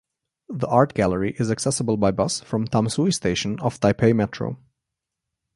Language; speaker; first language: English; non-native, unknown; Slovenian